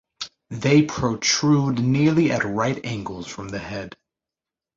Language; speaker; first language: English; native; English